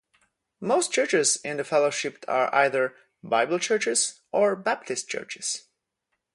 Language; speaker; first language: English; non-native, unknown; Polish